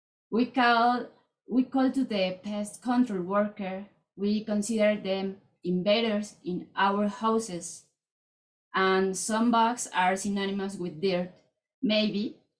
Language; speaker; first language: English; non-native, fluent; Spanish